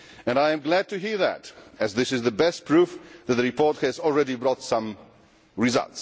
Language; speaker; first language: English; non-native, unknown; Polish